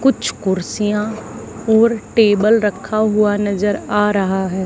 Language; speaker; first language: Hindi; native; Hindi